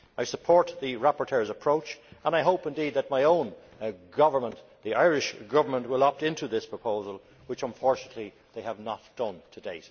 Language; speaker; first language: English; native; English